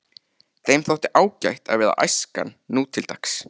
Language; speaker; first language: Icelandic; native; Icelandic